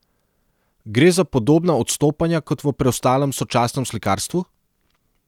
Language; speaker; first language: Slovenian; non-native, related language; Serbian